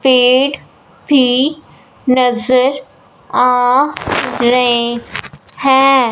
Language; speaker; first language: Hindi; non-native, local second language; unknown